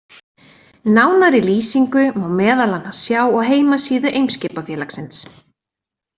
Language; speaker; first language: Icelandic; native; Icelandic